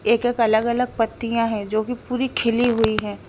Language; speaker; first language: Hindi; non-native, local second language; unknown